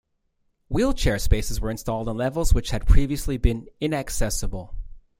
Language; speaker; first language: English; native; English